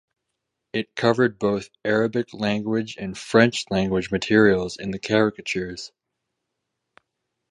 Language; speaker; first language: English; native; English